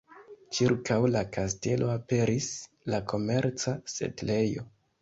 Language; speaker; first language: Esperanto; non-native, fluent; Kinyarwanda